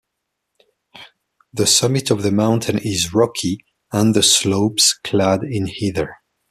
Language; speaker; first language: English; non-native, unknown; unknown